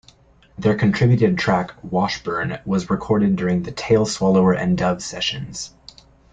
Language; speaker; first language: English; native; English